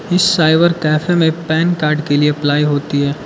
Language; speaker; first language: Hindi; early bilingual, other home language; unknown